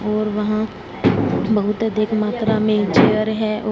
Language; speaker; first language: Hindi; non-native, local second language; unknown